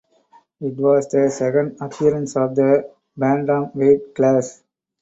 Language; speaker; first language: English; non-native, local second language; Tamil